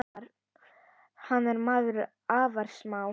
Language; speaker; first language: Icelandic; native; Icelandic